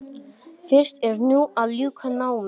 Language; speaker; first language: Icelandic; non-native, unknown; English